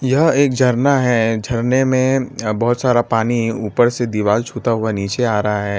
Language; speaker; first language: Hindi; non-native, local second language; Gujarati